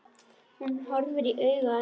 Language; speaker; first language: Icelandic; native; Icelandic